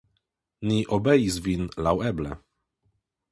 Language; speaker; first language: Esperanto; non-native, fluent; Polish